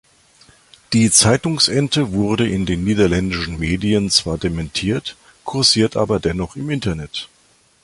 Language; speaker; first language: German; native; German